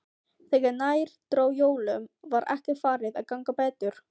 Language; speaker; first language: Icelandic; non-native, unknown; Filipino